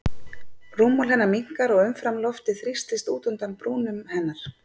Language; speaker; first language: Icelandic; native; Icelandic